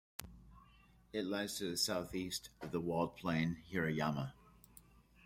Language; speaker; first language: English; native; English